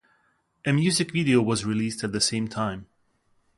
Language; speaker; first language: English; non-native, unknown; Russian